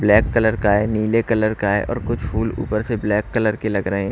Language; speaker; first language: Hindi; native; Hindi